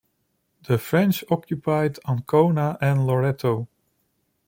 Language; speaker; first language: English; non-native, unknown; Dutch